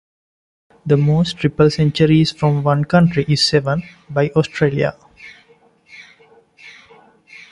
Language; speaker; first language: English; non-native, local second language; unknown